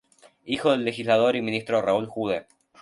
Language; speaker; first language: Spanish; native; Spanish